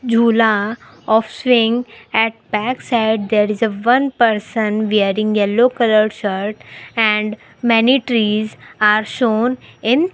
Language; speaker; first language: English; non-native, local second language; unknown